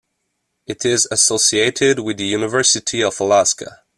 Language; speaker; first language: English; non-native, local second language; French